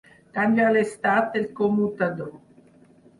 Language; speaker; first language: Catalan; non-native, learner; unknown